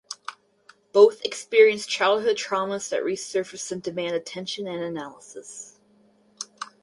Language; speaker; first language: English; native; English